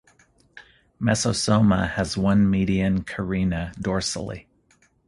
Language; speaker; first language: English; native; English